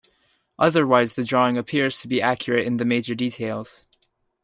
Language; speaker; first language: English; native; English